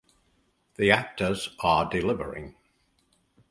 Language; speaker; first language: English; native; English